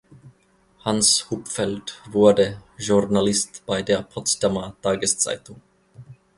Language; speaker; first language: German; non-native, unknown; Finnish